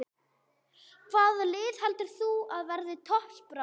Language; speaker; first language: Icelandic; non-native, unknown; English